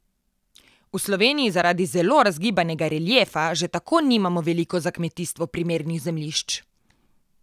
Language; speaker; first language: Slovenian; native; Slovenian